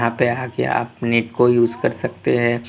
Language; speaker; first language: Hindi; non-native, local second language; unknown